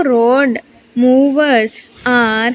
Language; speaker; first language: English; non-native, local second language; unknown